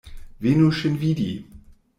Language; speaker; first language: Esperanto; non-native, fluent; German